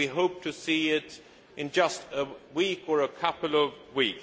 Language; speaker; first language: English; non-native, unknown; Swedish